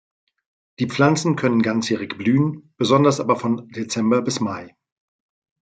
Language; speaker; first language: German; native; German